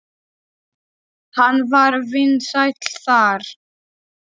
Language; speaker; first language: Icelandic; non-native, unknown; Polish